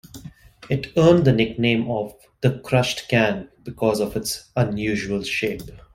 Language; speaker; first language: English; non-native, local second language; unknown